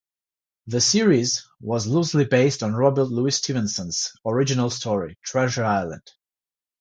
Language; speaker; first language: English; non-native, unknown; Georgian